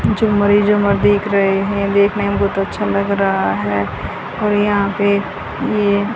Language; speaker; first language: Hindi; native; Hindi